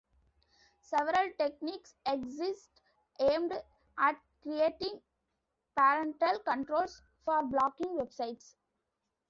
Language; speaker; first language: English; non-native, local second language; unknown